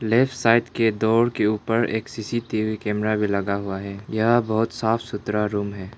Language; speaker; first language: Hindi; non-native, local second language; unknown